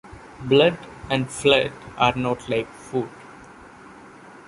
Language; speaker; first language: English; non-native, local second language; Malayalam